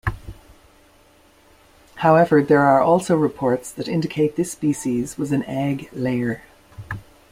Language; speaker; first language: English; native; English